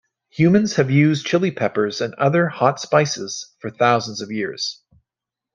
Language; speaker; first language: English; native; English